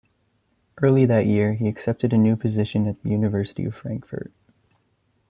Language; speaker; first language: English; native; English